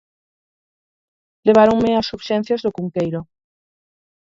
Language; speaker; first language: Galician; native; Galician